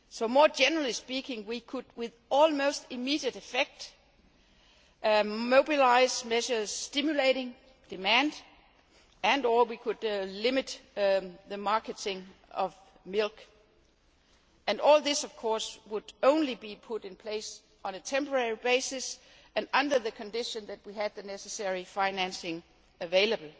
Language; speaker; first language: English; non-native, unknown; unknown